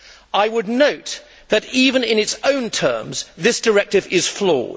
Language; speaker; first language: English; native; English